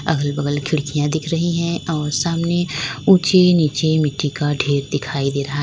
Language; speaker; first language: Hindi; native; Hindi